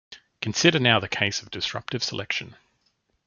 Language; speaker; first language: English; native; English